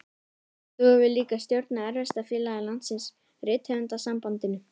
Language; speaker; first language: Icelandic; native; Icelandic